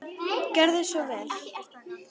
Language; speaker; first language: Icelandic; native; Icelandic